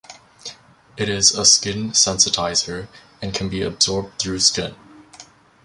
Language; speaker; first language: English; native; English